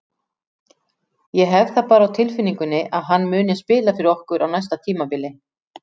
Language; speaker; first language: Icelandic; native; Icelandic